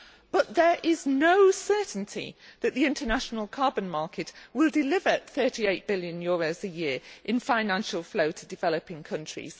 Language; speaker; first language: English; native; English